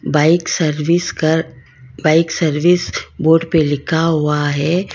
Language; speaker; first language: Hindi; non-native, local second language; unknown